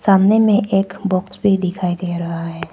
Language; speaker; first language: Hindi; non-native, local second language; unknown